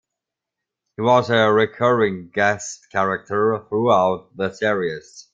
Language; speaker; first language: English; non-native, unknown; German